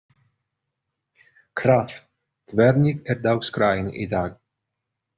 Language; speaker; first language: Icelandic; non-native, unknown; Portuguese